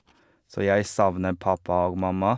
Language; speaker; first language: Norwegian; non-native, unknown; Chinese